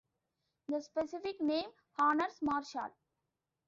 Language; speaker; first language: English; non-native, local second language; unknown